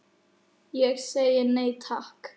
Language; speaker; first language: Icelandic; native; Icelandic